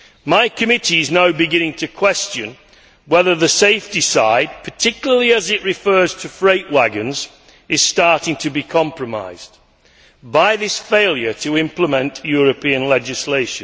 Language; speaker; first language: English; native; English